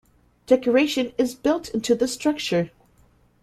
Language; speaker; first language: English; native; English